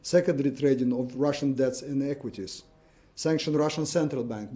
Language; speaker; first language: English; non-native, fluent; Ukrainian